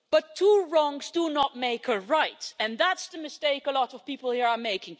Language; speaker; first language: English; non-native, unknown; Dutch